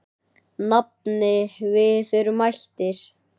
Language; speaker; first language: Icelandic; native; Icelandic